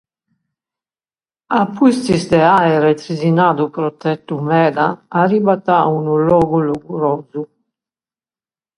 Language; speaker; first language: Sardinian; native; Sardinian